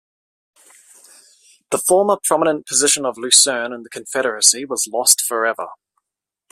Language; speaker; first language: English; native; English